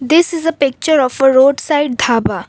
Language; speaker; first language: English; non-native, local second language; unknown